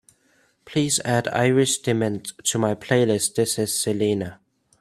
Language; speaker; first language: English; native; English